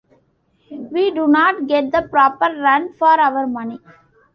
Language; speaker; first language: English; non-native, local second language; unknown